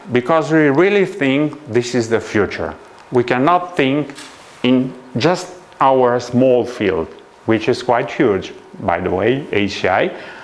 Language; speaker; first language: English; non-native, fluent; Romanian